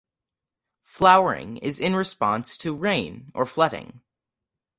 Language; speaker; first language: English; native; English